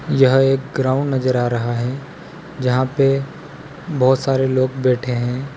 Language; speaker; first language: Hindi; non-native, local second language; Gujarati